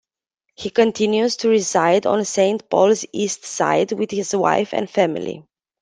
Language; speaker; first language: English; non-native, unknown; Romanian